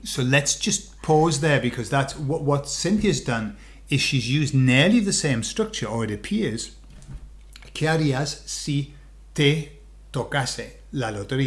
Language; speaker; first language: English; native; English